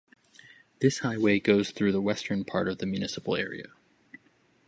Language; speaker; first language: English; native; English